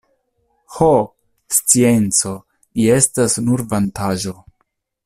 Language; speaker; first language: Esperanto; non-native, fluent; Italian